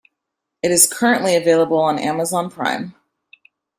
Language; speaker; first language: English; native; English